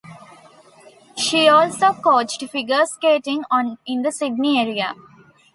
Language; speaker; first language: English; non-native, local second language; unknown